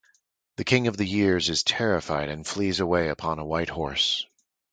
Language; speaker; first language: English; native; English